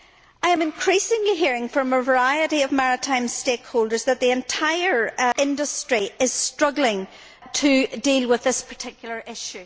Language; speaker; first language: English; native; English